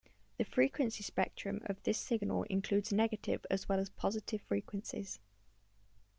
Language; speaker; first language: English; native; English